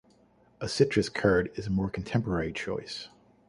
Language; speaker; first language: English; native; English